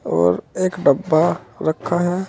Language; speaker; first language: Hindi; native; Hindi